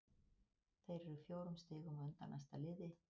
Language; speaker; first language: Icelandic; native; Icelandic